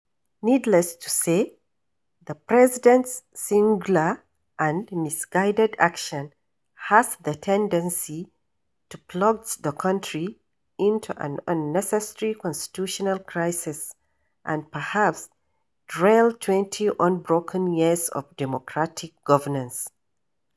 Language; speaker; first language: English; non-native, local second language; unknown